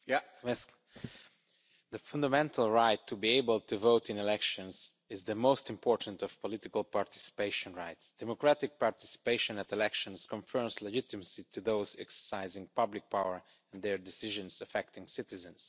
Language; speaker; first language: English; non-native, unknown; Romanian